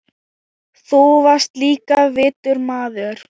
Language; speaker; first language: Icelandic; non-native, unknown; Thai